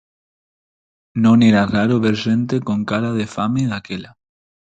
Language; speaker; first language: Galician; non-native, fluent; Spanish